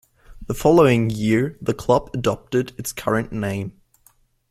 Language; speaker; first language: English; non-native, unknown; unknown